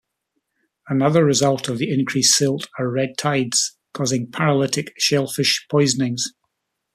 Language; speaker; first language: English; native; English